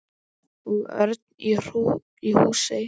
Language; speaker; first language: Icelandic; native; Icelandic